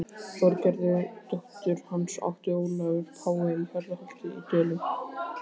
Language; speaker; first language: Icelandic; native; Icelandic